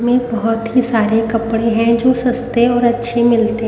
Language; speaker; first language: Hindi; native; Hindi